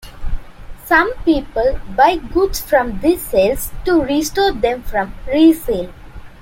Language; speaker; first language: English; non-native, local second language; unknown